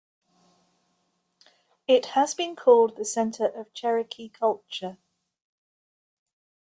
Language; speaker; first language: English; native; English